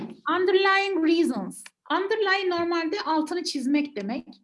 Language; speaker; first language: Turkish; native; Turkish